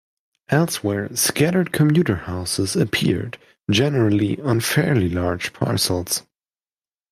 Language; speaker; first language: English; non-native, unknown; German